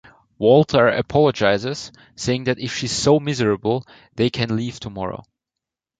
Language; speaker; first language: English; non-native, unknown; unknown